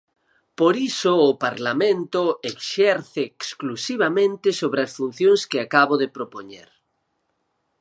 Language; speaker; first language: Galician; native; Galician